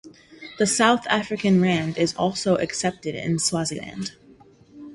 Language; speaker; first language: English; native; English